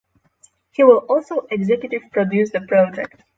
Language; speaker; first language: English; non-native, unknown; Polish